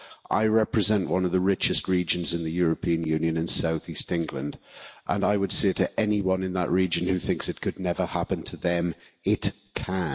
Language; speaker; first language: English; native; English